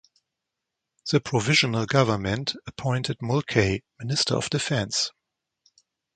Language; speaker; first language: English; native; English